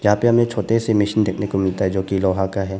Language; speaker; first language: Hindi; non-native, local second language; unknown